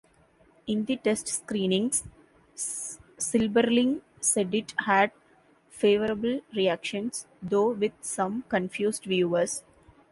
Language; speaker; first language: English; non-native, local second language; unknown